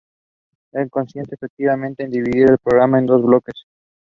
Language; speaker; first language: English; non-native, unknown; Spanish